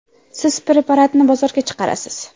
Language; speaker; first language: Uzbek; native; Uzbek